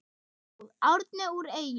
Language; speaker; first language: Icelandic; non-native, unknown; German